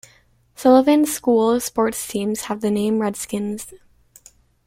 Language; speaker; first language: English; native; English